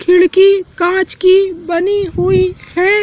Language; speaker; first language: Hindi; native; Hindi